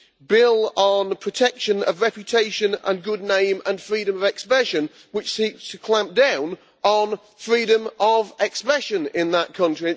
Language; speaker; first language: English; native; English